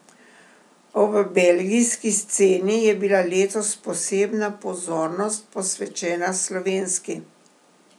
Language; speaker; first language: Slovenian; native; Slovenian